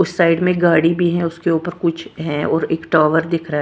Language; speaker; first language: Hindi; non-native, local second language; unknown